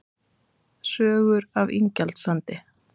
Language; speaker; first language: Icelandic; native; Icelandic